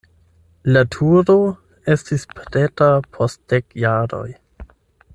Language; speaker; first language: Esperanto; non-native, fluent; German